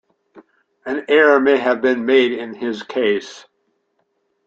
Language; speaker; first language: English; native; English